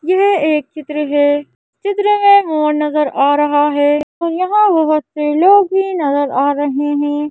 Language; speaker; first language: Hindi; native; Hindi